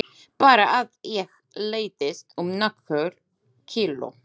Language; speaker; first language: Icelandic; non-native, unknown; Slovak